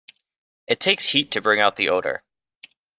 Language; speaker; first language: English; native; English